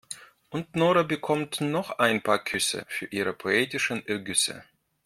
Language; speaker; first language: German; non-native, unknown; Russian